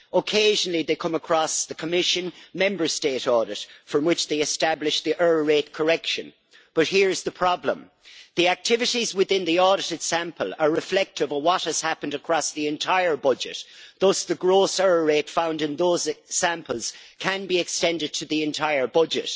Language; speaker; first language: English; native; English